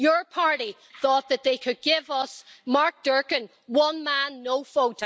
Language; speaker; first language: English; native; English